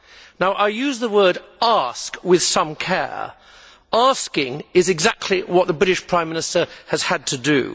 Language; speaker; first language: English; native; English